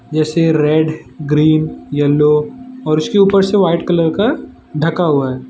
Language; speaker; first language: Hindi; non-native, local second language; Gujarati